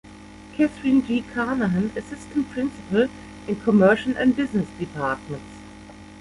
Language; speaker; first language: English; non-native, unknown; German